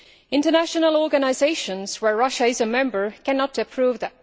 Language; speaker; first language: English; non-native, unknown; Estonian